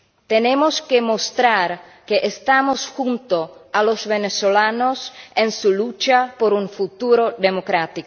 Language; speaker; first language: Spanish; non-native, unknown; Czech